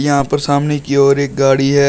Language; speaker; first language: Hindi; native; Hindi